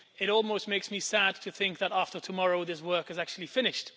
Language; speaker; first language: English; non-native, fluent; Dutch